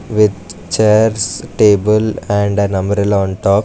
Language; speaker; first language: English; non-native, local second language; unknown